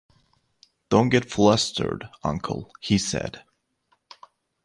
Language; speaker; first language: English; native; English